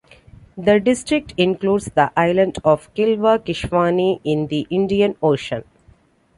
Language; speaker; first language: English; non-native, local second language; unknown